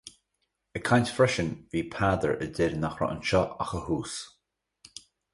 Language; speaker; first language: Irish; native; Irish